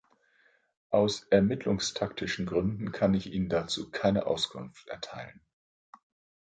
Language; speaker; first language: German; native; German